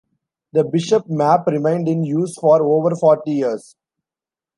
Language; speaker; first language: English; non-native, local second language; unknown